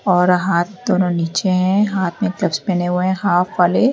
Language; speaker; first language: Hindi; native; Hindi